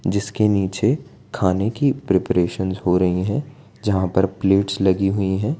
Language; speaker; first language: Hindi; non-native, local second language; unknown